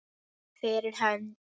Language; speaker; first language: Icelandic; native; Icelandic